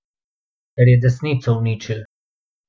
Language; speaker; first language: Slovenian; non-native, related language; Bosnian